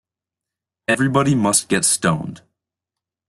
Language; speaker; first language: English; native; English